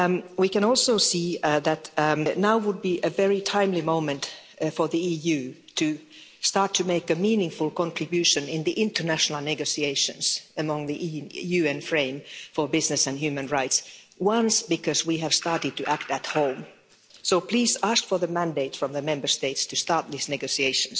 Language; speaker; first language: English; non-native, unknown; Finnish